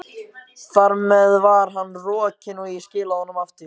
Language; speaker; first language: Icelandic; native; Icelandic